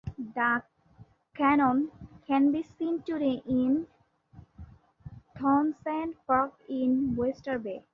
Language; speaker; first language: English; non-native, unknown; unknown